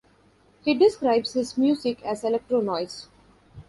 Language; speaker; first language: English; non-native, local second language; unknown